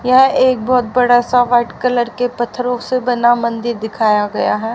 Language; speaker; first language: Hindi; native; Hindi